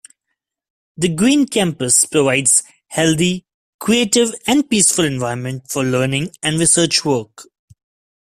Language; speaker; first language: English; non-native, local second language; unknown